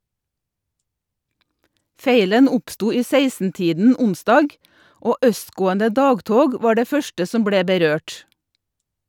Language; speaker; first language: Norwegian; native; Norwegian